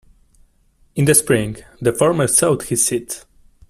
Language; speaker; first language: English; non-native, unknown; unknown